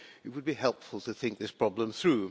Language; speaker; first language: English; non-native, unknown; Hungarian